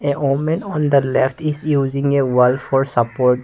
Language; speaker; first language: English; non-native, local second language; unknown